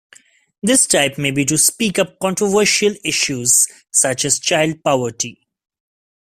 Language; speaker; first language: English; non-native, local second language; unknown